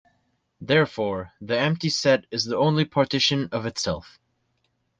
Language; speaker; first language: English; native; English